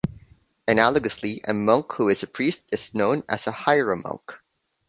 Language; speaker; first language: English; non-native, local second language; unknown